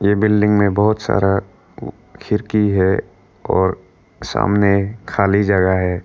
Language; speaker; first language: Hindi; non-native, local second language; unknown